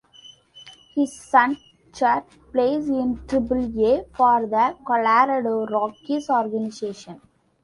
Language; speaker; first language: English; non-native, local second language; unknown